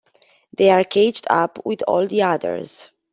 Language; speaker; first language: English; non-native, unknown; Romanian